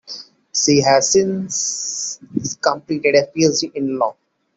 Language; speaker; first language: English; non-native, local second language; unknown